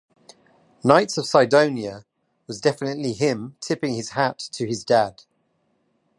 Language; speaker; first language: English; native; English